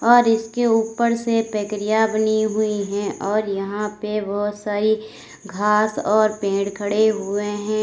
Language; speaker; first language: Hindi; native; Hindi